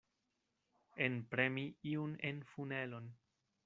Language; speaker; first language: Esperanto; non-native, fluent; Spanish